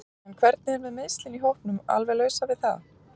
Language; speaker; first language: Icelandic; native; Icelandic